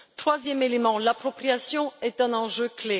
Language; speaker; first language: French; non-native, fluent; Bulgarian